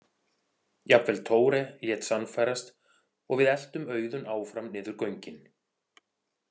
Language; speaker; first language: Icelandic; native; Icelandic